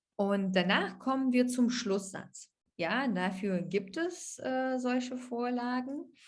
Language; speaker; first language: German; non-native, fluent; Russian